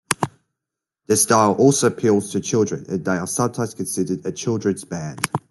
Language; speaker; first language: English; native; English